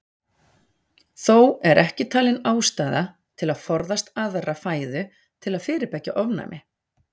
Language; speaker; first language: Icelandic; native; Icelandic